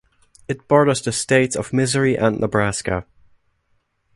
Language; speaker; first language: English; non-native, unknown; German